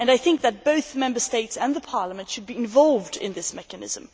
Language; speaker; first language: English; non-native, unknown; Swedish